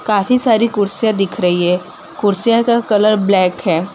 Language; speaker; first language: Hindi; non-native, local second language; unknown